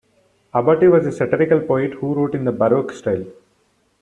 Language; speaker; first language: English; non-native, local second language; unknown